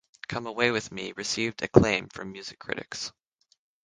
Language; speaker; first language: English; native; English